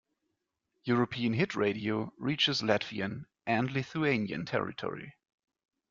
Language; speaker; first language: English; non-native, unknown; German